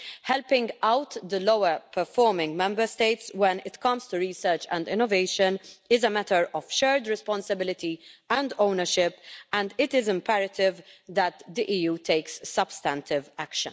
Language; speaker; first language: English; non-native, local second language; Maltese